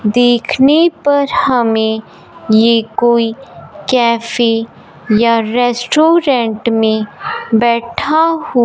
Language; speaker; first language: Hindi; non-native, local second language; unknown